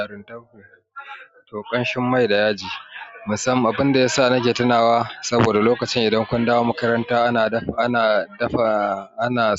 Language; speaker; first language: Hausa; native; Hausa